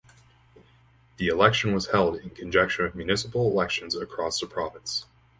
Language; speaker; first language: English; native; English